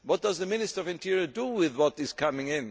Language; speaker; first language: English; non-native, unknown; German